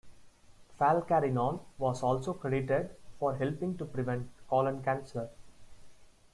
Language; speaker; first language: English; non-native, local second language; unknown